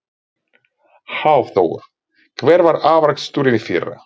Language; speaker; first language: Icelandic; non-native, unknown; Ukrainian